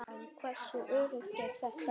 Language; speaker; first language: Icelandic; native; Icelandic